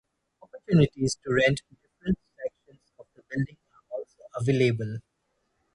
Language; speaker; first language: English; non-native, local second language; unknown